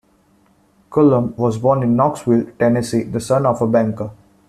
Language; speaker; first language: English; non-native, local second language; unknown